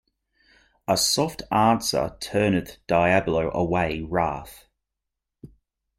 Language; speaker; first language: English; native; English